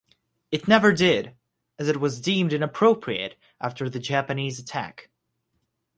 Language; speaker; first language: English; non-native, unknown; Russian